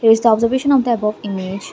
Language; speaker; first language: English; non-native, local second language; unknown